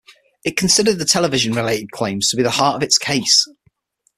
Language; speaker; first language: English; native; English